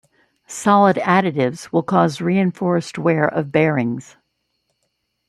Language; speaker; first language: English; native; English